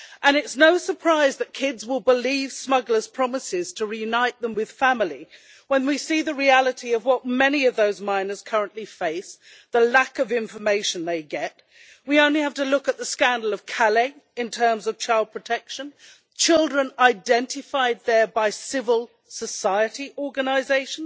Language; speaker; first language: English; native; English